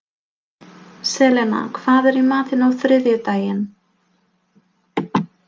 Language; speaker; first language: Icelandic; non-native, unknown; Polish